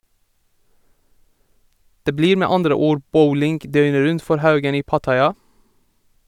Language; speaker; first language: Norwegian; non-native, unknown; Persian